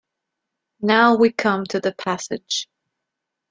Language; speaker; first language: English; non-native, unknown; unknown